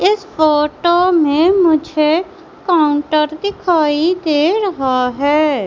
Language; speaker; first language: Hindi; native; Hindi